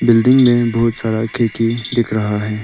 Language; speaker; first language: Hindi; non-native, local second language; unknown